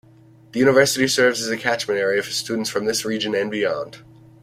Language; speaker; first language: English; native; English